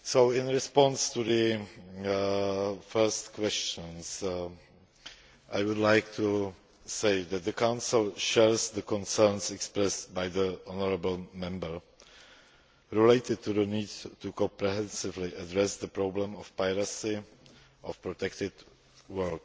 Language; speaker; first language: English; non-native, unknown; Czech